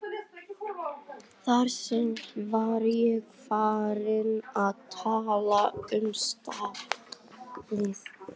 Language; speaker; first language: Icelandic; non-native, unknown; English